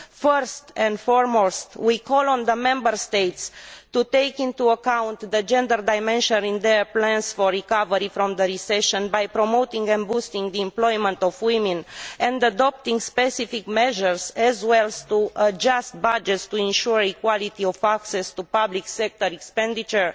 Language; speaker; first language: English; non-native, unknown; Romanian